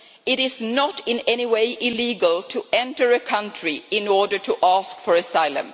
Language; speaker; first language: English; non-native, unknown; Swedish